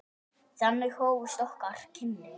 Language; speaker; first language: Icelandic; native; Icelandic